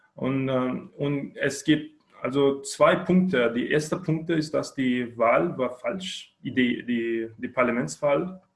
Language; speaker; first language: German; non-native, learner; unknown